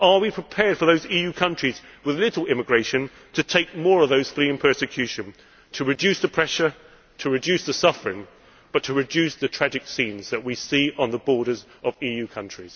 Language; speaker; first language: English; native; English